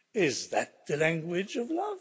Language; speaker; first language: English; non-native, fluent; Polish